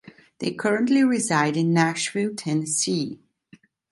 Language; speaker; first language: English; non-native, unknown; Italian